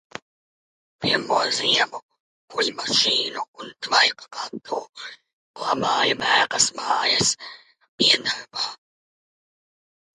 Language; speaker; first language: Latvian; native; Latvian